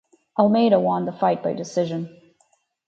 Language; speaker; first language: English; native; English